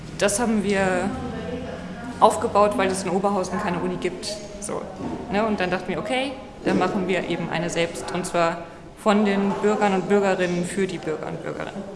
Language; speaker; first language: German; native; German